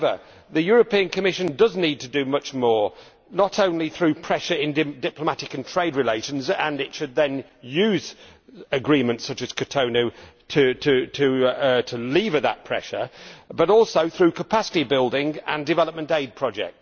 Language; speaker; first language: English; native; English